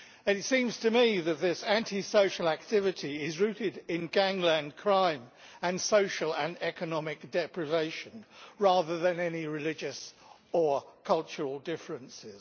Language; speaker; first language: English; native; English